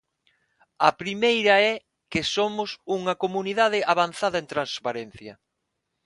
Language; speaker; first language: Galician; non-native, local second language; Spanish